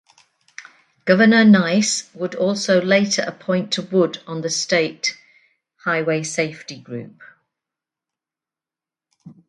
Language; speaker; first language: English; native; English